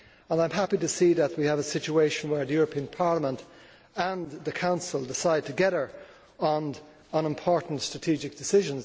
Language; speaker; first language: English; native; English